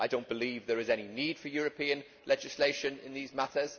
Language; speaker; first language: English; native; English